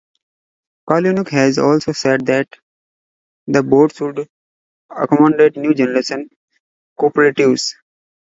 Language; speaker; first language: English; non-native, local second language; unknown